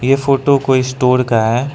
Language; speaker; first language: Hindi; non-native, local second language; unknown